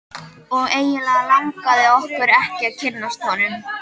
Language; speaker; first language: Icelandic; native; Icelandic